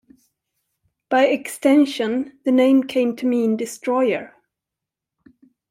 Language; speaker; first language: English; non-native, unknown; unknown